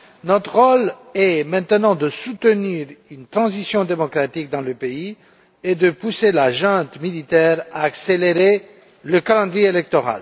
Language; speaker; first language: French; non-native, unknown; Romanian